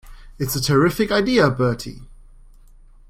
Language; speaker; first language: English; non-native, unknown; German